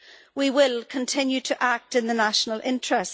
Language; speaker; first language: English; native; English